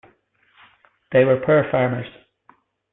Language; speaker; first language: English; native; English